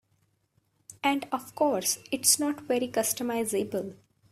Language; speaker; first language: English; non-native, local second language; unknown